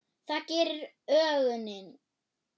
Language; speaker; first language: Icelandic; non-native, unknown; German